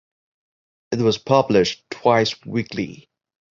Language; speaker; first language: English; non-native, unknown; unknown